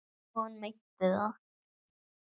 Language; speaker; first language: Icelandic; native; Icelandic